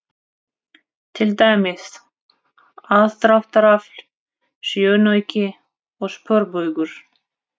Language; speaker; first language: Icelandic; non-native, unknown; Russian